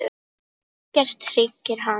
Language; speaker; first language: Icelandic; non-native, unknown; Polish